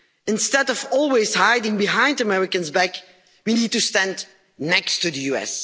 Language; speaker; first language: English; non-native, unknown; Dutch